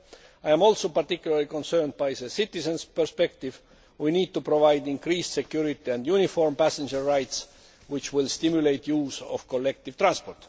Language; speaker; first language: English; non-native, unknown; Estonian